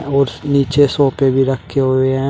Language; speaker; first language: Hindi; native; Hindi